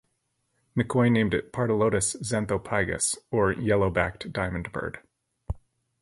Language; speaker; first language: English; native; English